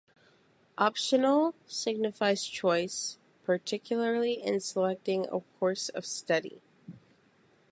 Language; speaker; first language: English; native; English